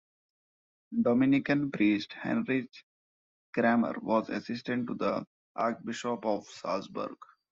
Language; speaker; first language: English; non-native, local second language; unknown